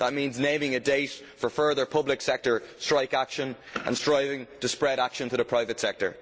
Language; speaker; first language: English; native; English